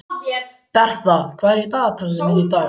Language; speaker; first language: Icelandic; native; Icelandic